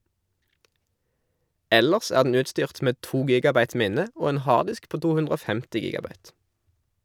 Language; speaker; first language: Norwegian; native; Norwegian